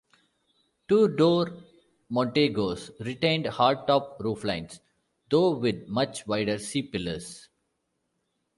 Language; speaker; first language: English; non-native, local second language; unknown